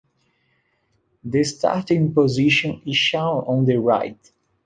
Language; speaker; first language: English; non-native, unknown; Portuguese